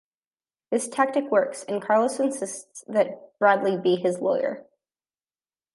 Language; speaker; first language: English; native; English